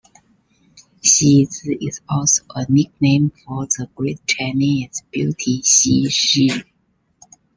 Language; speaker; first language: English; non-native, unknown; Chinese